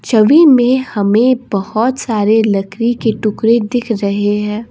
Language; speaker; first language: Hindi; non-native, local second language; Assamese